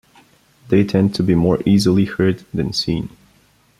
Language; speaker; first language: English; non-native, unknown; Bulgarian